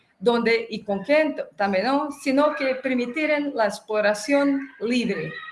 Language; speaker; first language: Spanish; non-native, related language; Portuguese